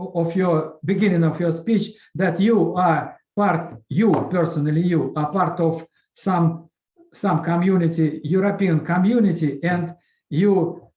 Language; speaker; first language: English; non-native, learner; Russian